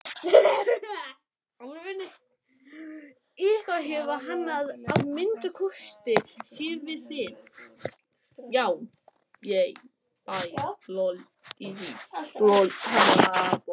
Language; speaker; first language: Icelandic; native; Icelandic